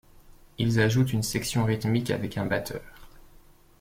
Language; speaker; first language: French; native; French